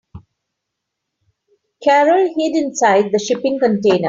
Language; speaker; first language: English; non-native, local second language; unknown